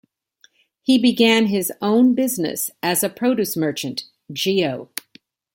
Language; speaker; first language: English; native; English